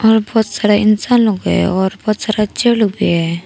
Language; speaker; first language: Hindi; non-native, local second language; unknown